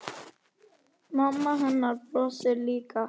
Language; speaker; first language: Icelandic; native; Icelandic